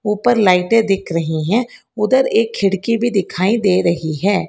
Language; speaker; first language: Hindi; non-native, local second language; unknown